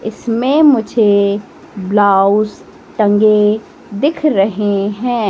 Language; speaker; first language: Hindi; native; Hindi